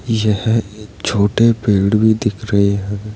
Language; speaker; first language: Hindi; native; Hindi